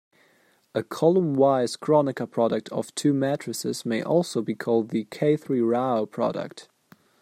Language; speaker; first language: English; non-native, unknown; German